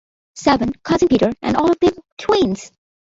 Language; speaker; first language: English; non-native, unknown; Bangla